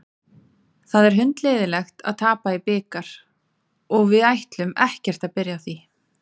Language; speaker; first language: Icelandic; native; Icelandic